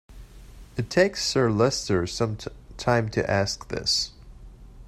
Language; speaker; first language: English; native; English